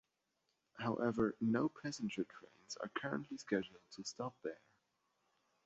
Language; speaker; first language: English; non-native, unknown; German